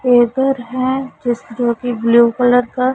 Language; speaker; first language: Hindi; non-native, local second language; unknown